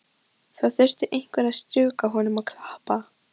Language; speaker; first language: Icelandic; non-native, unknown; Polish